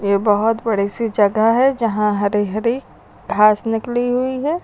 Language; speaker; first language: Hindi; native; Hindi